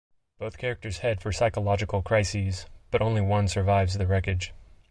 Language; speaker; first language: English; native; English